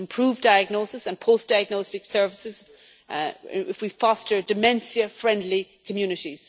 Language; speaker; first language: English; native; English